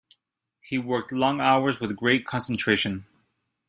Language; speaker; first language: English; native; English